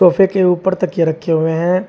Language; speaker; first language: Hindi; native; Hindi